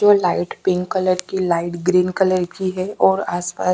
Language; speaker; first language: Hindi; native; Hindi